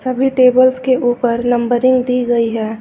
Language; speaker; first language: Hindi; native; Hindi